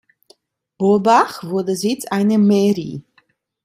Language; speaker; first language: German; non-native, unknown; Italian